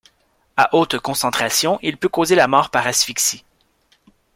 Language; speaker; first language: French; native; French